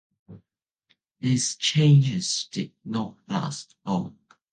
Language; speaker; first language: English; non-native, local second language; Cantonese